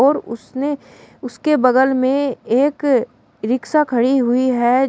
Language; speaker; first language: Hindi; native; Hindi